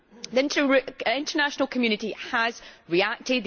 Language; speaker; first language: English; native; English